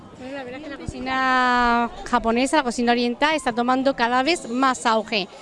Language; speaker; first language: Spanish; native; Spanish